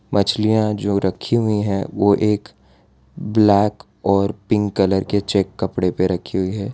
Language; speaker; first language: Hindi; non-native, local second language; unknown